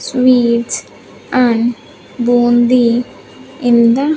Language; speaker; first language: English; non-native, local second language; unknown